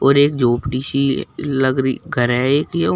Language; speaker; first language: Hindi; native; Hindi